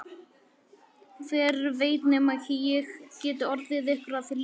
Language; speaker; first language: Icelandic; native; Icelandic